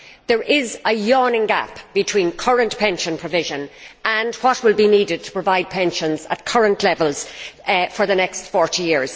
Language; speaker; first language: English; native; English